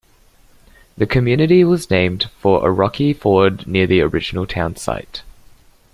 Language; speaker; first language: English; native; English